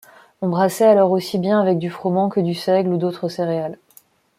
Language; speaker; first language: French; non-native, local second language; Malagasy